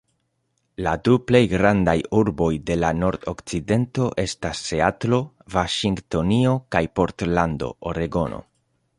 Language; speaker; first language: Esperanto; non-native, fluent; Spanish